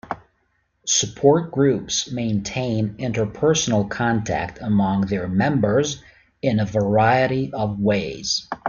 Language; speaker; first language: English; native; English